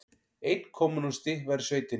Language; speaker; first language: Icelandic; native; Icelandic